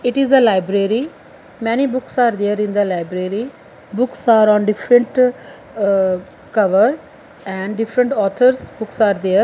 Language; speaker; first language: English; non-native, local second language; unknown